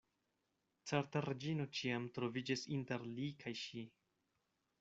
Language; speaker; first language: Esperanto; non-native, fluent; Spanish